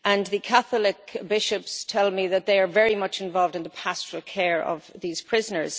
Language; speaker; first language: English; native; English